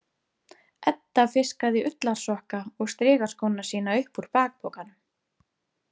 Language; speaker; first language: Icelandic; native; Icelandic